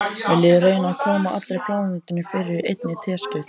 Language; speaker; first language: Icelandic; native; Icelandic